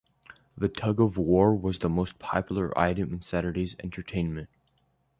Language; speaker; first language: English; native; English